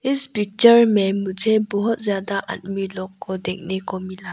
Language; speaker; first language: Hindi; non-native, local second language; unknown